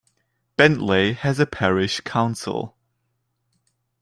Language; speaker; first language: English; non-native, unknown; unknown